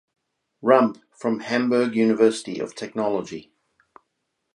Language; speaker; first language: English; native; English